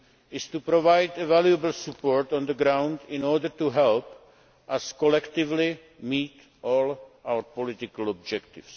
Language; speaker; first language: English; non-native, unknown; Czech